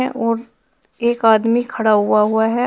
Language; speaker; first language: Hindi; native; Hindi